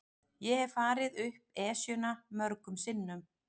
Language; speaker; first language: Icelandic; native; Icelandic